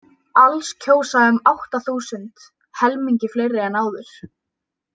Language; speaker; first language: Icelandic; native; Icelandic